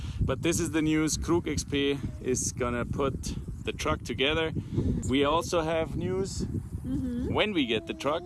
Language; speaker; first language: English; non-native, fluent; German